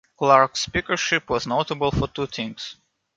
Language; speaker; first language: English; non-native, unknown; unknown